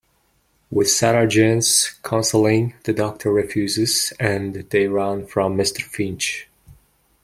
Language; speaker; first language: English; non-native, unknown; Mongolian